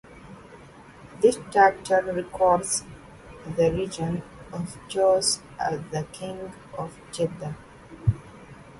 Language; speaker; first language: English; native; English